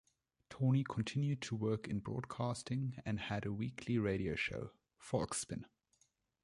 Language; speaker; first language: English; non-native, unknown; German